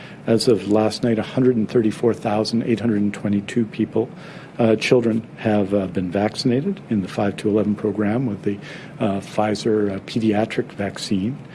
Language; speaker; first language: English; native; English